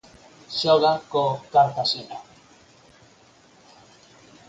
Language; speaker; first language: Galician; native; Galician